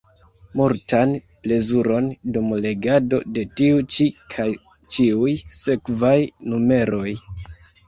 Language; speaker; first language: Esperanto; non-native, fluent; Kinyarwanda